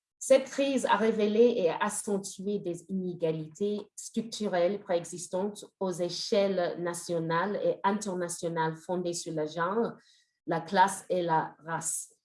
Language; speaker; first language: French; non-native, fluent; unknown